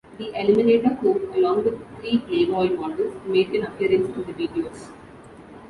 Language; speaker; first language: English; non-native, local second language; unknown